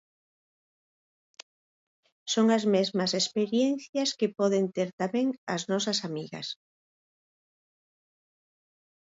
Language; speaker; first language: Galician; native; Galician